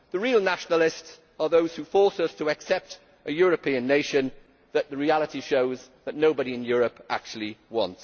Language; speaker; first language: English; native; English